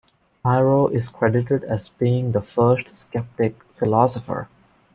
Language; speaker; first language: English; non-native, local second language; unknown